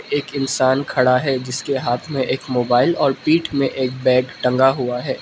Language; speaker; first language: Hindi; non-native, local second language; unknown